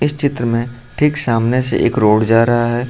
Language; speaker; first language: Hindi; native; Hindi